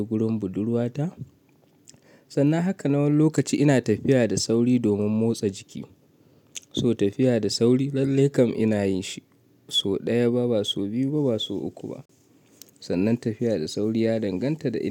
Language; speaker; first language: Hausa; native; Hausa